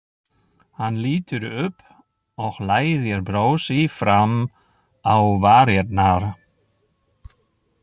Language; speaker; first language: Icelandic; non-native, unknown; German